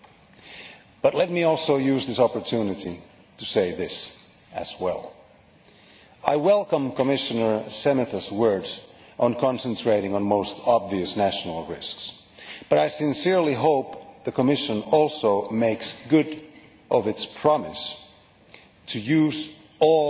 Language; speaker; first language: English; non-native, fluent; Finnish